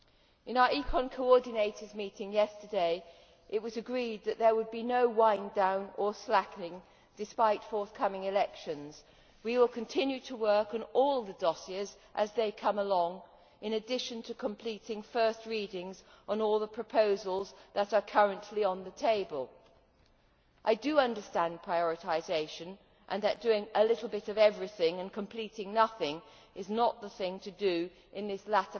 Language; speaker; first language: English; native; English